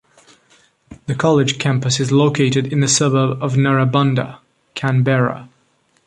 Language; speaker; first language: English; non-native, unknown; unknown